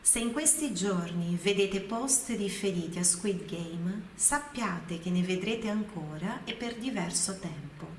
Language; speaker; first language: Italian; non-native, fluent; Portuguese